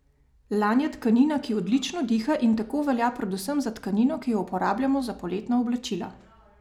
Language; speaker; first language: Slovenian; native; Slovenian